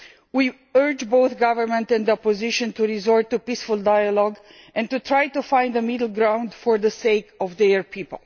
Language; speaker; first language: English; non-native, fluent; Romanian